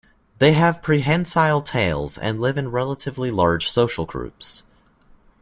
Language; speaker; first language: English; native; English